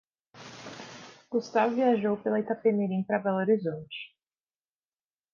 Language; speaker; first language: Portuguese; native; Portuguese